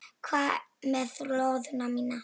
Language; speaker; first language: Icelandic; non-native, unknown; Polish